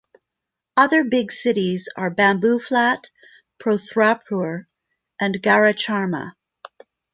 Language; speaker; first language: English; non-native, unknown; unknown